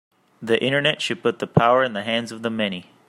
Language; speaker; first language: English; native; English